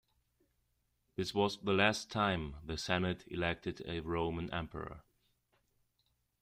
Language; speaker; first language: English; non-native, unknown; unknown